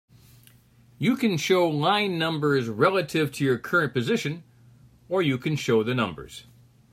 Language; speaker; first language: English; native; English